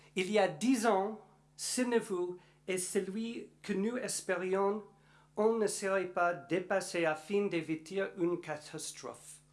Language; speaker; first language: French; non-native, learner; English